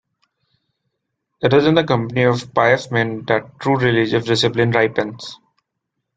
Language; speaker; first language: English; non-native, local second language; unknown